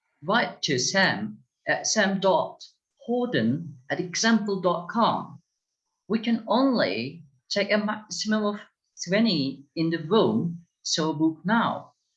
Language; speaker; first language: English; non-native, fluent; Turkish